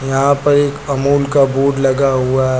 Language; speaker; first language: Hindi; native; Hindi